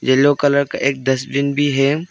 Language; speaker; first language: Hindi; non-native, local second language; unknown